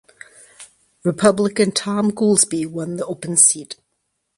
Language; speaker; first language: English; native; English